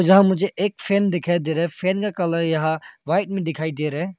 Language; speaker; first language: Hindi; non-native, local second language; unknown